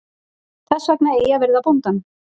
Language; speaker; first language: Icelandic; native; Icelandic